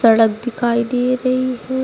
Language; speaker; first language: Hindi; native; Hindi